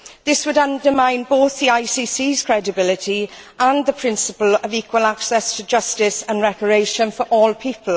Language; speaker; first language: English; native; English